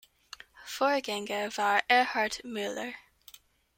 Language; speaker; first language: German; non-native, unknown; English